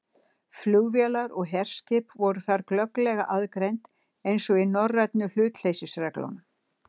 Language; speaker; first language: Icelandic; native; Icelandic